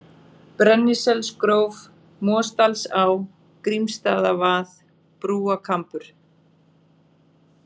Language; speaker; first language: Icelandic; native; Icelandic